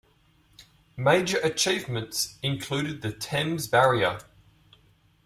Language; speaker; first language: English; native; English